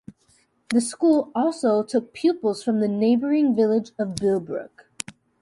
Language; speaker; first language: English; native; English